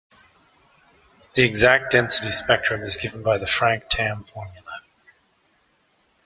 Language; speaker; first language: English; native; English